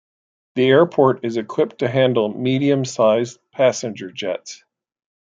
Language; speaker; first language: English; native; English